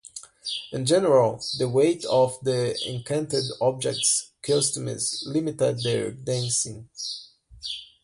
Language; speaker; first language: English; non-native, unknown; Portuguese